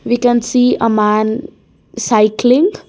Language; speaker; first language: English; non-native, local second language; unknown